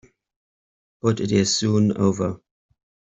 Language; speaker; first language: English; native; English